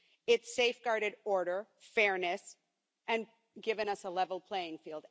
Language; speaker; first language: English; non-native, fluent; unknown